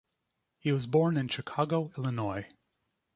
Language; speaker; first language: English; native; English